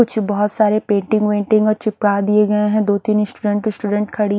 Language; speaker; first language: Hindi; native; Hindi